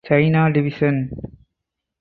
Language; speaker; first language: English; non-native, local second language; Tamil